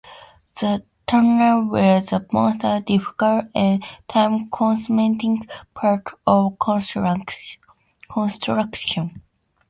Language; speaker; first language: English; native; English